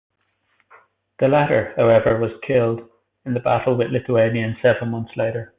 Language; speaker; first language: English; native; English